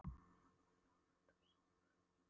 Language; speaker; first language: Icelandic; non-native, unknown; Polish